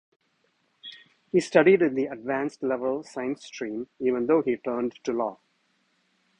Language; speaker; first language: English; non-native, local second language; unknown